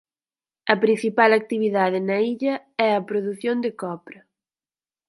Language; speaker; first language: Galician; native; Galician